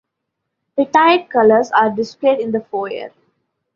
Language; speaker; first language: English; non-native, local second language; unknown